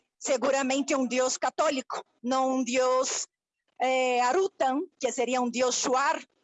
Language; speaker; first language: Spanish; non-native, related language; Portuguese